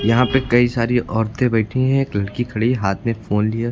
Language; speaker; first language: Hindi; native; Hindi